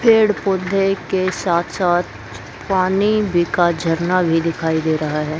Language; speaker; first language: Hindi; native; Hindi